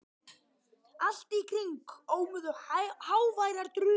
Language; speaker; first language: Icelandic; native; Icelandic